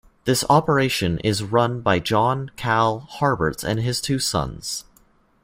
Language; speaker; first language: English; native; English